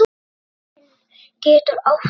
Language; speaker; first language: Icelandic; native; Icelandic